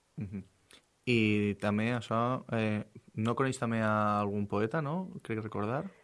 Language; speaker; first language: Catalan; native; Catalan